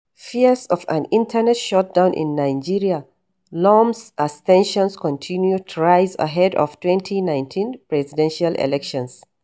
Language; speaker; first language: English; non-native, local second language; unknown